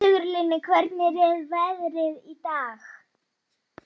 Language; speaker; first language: Icelandic; non-native, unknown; Polish